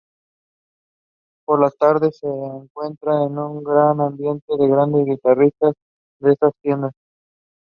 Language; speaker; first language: English; non-native, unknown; Spanish